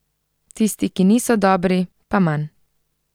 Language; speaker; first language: Slovenian; native; Slovenian